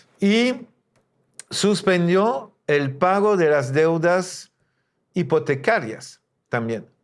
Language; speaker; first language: Spanish; non-native, fluent; French